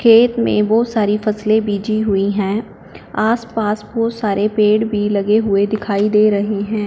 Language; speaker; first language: Hindi; non-native, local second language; Punjabi